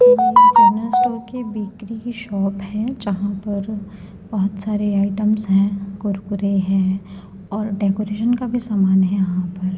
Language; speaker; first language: Hindi; native; Hindi